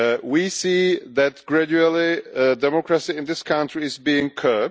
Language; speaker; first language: English; non-native, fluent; Czech